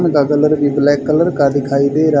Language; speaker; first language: Hindi; native; Hindi